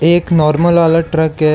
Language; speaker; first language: Hindi; non-native, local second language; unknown